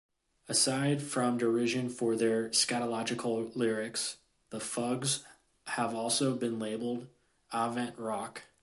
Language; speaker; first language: English; native; English